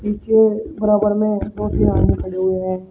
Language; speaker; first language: Hindi; native; Hindi